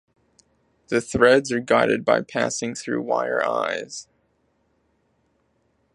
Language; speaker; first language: English; native; English